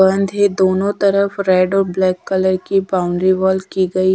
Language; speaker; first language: Hindi; native; Hindi